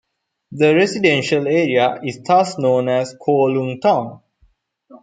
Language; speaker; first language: English; non-native, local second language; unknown